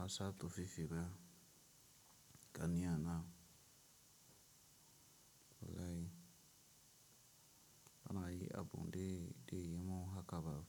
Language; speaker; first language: Hausa; non-native, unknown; Tiv